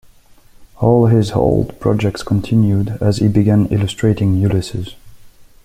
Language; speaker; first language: English; non-native, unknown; French